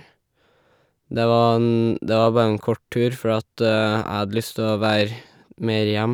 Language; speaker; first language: Norwegian; native; Norwegian